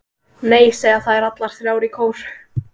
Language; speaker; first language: Icelandic; native; Icelandic